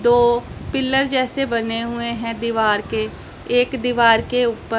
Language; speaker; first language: Hindi; non-native, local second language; Punjabi